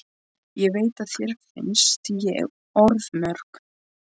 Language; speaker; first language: Icelandic; non-native, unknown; Polish